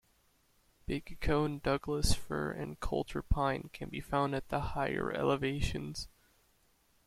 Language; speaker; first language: English; native; English